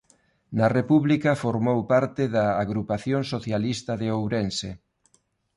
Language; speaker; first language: Galician; non-native, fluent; Spanish